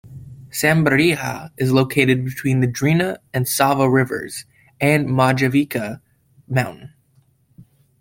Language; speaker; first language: English; native; English